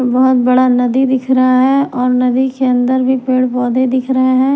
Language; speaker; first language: Hindi; non-native, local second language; Punjabi